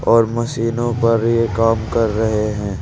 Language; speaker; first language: Hindi; native; Hindi